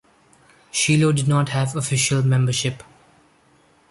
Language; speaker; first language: English; non-native, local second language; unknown